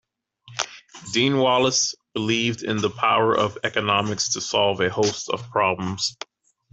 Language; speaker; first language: English; native; English